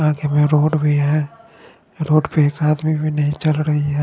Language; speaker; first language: Hindi; non-native, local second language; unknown